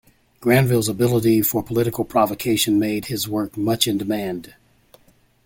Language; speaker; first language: English; native; English